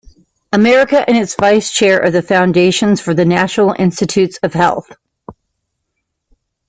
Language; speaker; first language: English; native; English